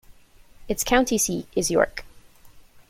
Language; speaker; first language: English; native; English